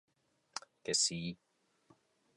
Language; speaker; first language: Galician; non-native, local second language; Spanish